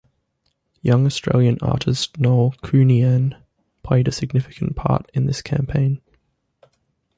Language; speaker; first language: English; native; English